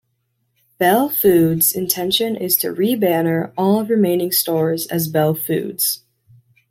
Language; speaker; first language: English; native; English